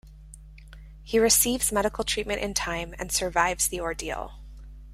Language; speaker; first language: English; native; English